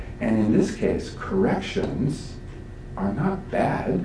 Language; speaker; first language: English; native; English